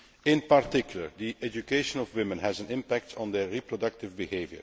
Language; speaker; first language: English; non-native, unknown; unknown